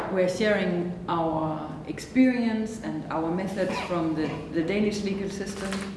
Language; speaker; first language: English; non-native, fluent; Danish